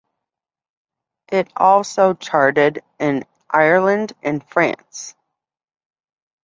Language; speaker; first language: English; native; English